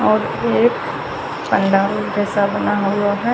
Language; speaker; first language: Hindi; native; Hindi